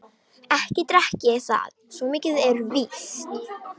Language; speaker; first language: Icelandic; non-native, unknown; Romanian